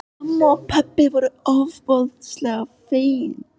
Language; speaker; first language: Icelandic; native; Icelandic